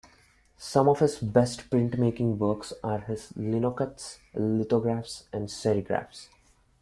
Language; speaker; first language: English; non-native, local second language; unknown